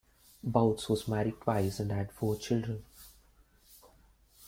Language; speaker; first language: English; non-native, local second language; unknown